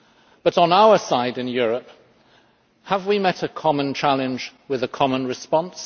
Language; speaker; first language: English; native; English